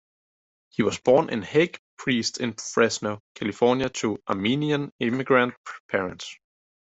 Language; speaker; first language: English; native; English